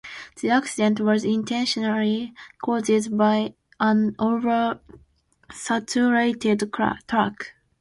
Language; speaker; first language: English; non-native, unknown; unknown